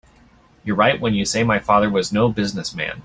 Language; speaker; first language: English; native; English